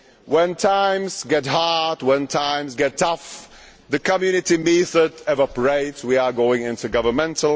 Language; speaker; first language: English; non-native, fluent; Czech